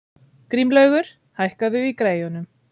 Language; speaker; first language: Icelandic; native; Icelandic